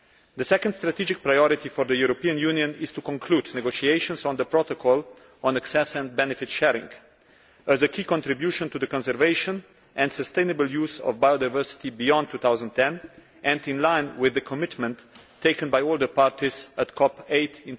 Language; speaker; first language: English; non-native, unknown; Slovenian